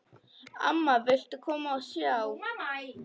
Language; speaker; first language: Icelandic; non-native, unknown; Polish